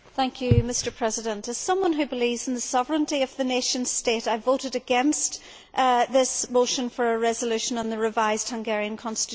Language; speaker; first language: English; native; English